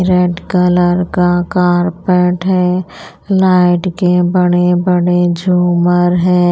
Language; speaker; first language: Hindi; non-native, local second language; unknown